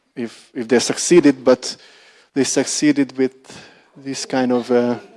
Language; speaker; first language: English; non-native, fluent; Hungarian